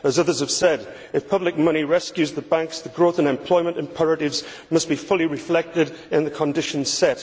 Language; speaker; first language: English; native; English